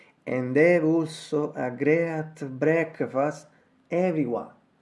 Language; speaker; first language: English; non-native, learner; Italian